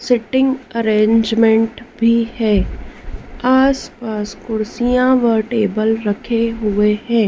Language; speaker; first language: Hindi; native; Hindi